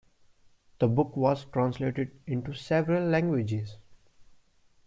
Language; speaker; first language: English; non-native, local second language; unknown